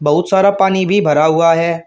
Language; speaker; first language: Hindi; native; Hindi